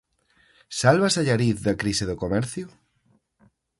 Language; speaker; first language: Galician; native; Galician